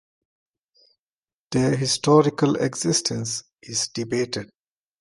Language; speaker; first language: English; non-native, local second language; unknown